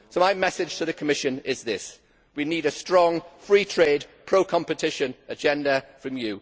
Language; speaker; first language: English; native; English